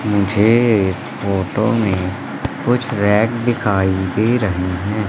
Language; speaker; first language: Hindi; native; Hindi